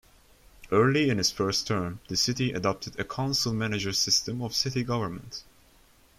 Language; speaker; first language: English; non-native, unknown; Turkish